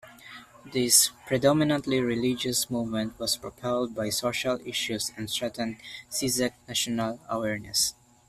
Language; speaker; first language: English; non-native, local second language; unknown